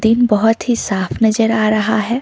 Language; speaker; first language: Hindi; non-native, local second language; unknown